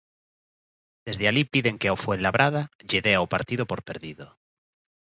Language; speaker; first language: Galician; native; Galician